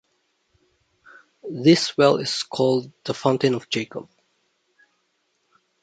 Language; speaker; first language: English; non-native, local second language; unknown